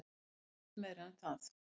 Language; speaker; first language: Icelandic; native; Icelandic